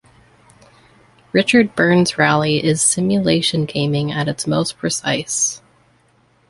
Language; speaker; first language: English; native; English